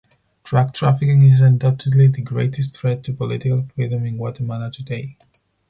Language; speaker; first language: English; non-native, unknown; Spanish